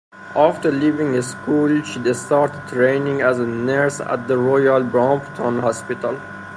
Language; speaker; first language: English; non-native, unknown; Persian